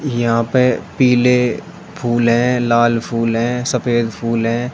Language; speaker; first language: Hindi; native; Hindi